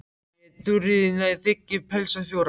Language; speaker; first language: Icelandic; native; Icelandic